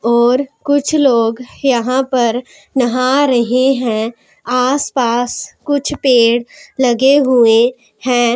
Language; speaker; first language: Hindi; non-native, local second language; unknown